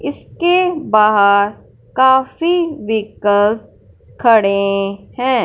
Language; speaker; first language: Hindi; non-native, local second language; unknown